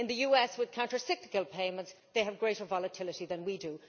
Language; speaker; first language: English; native; English